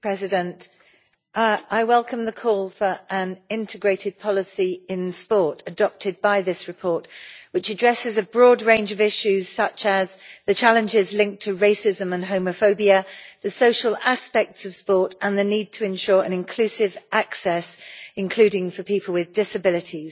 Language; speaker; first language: English; native; English